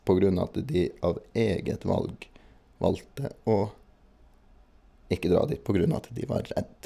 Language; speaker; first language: Norwegian; native; Norwegian